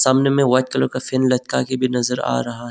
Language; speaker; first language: Hindi; non-native, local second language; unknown